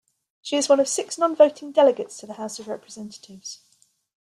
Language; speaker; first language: English; native; English